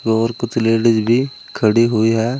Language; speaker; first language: Hindi; native; Hindi